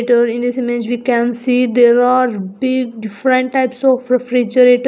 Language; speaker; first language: English; non-native, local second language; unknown